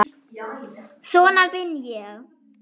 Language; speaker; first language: Icelandic; non-native, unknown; German